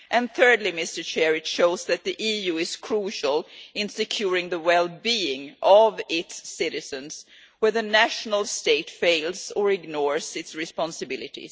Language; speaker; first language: English; non-native, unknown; Swedish